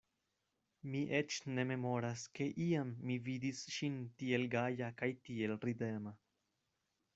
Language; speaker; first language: Esperanto; non-native, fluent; Spanish